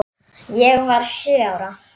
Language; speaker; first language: Icelandic; native; Icelandic